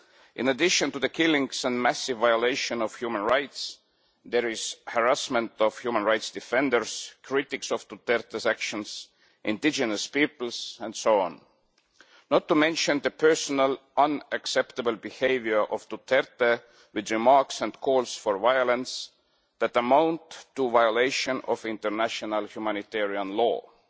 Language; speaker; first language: English; non-native, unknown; Estonian